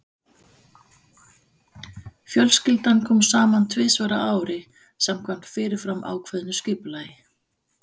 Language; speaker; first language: Icelandic; non-native, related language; Danish